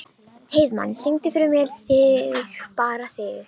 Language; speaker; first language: Icelandic; non-native, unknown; Romanian